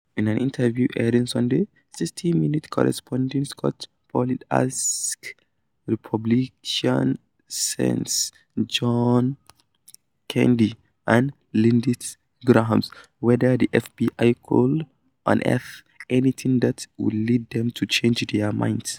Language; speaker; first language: English; non-native, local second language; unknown